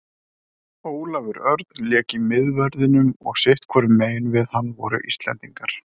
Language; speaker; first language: Icelandic; native; Icelandic